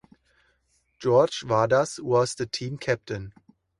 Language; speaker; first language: English; non-native, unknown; German